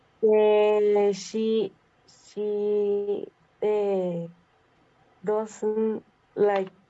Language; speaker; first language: English; non-native, learner; Spanish